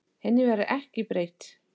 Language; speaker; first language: Icelandic; non-native, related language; Danish